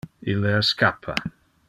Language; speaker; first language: Interlingua; non-native, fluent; Dutch